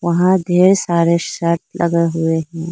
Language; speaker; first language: Hindi; non-native, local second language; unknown